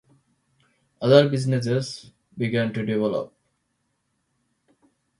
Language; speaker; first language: English; non-native, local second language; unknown